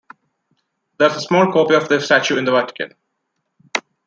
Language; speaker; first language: English; non-native, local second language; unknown